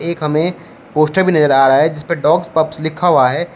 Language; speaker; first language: Hindi; native; Hindi